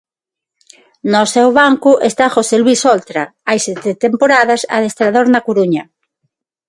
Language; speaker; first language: Galician; non-native, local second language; Spanish